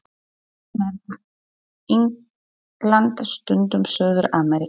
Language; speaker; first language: Icelandic; non-native, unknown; Polish